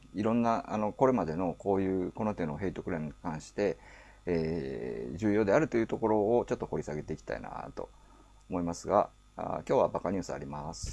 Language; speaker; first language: Japanese; native; Japanese